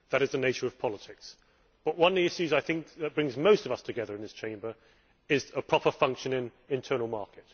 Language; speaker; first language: English; native; English